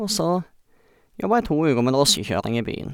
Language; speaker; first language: Norwegian; native; Norwegian